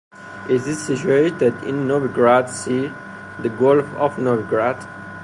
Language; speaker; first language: English; non-native, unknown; Persian